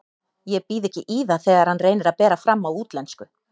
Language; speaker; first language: Icelandic; native; Icelandic